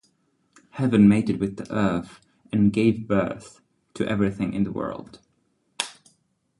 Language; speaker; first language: English; non-native, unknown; Czech